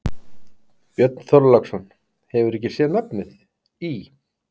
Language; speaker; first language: Icelandic; native; Icelandic